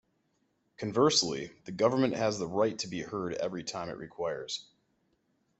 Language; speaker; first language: English; native; English